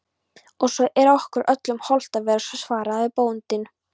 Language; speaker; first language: Icelandic; non-native, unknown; Polish